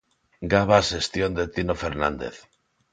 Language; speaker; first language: Galician; non-native, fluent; Spanish